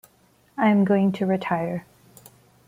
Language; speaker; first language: English; non-native, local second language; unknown